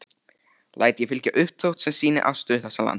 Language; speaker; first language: Icelandic; native; Icelandic